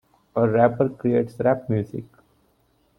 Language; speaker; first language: English; non-native, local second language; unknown